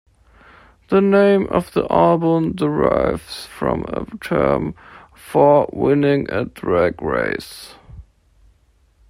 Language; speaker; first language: English; non-native, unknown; German